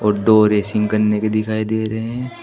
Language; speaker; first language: Hindi; native; Hindi